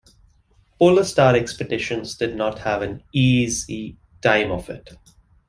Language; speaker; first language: English; non-native, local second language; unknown